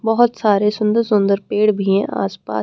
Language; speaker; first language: Hindi; native; Hindi